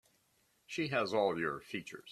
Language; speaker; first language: English; native; English